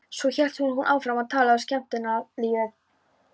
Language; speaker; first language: Icelandic; non-native, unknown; Polish